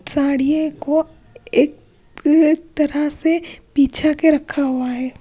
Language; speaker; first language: Hindi; non-native, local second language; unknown